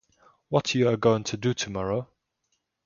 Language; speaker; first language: English; non-native, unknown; German